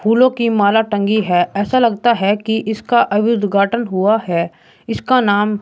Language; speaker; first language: Hindi; native; Hindi